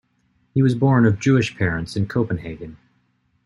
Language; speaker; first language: English; native; English